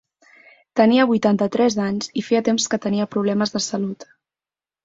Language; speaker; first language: Catalan; native; Catalan